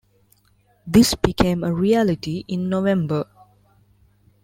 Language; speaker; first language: English; non-native, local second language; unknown